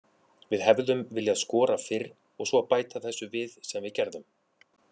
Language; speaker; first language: Icelandic; native; Icelandic